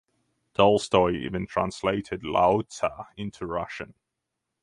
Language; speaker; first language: English; non-native, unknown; Latvian